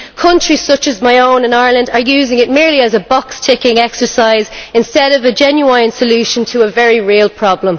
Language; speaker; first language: English; native; English